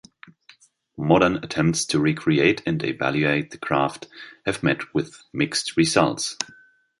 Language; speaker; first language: English; non-native, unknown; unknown